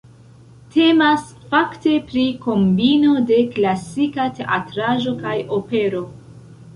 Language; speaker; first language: Esperanto; non-native, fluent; Central Kurdish